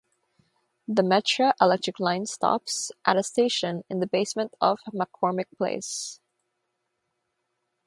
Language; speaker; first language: English; non-native, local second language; Filipino